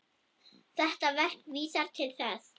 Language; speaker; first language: Icelandic; non-native, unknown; German